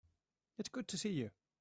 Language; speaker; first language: English; native; English